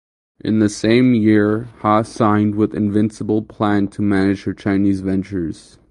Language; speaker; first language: English; native; English